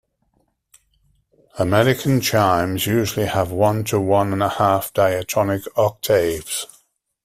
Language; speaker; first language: English; native; English